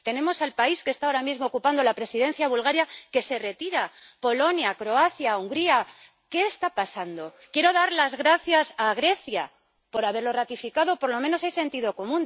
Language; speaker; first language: Spanish; native; Spanish